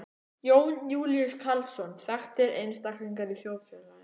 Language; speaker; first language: Icelandic; native; Icelandic